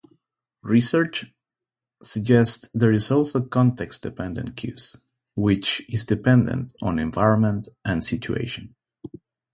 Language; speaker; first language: English; non-native, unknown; Spanish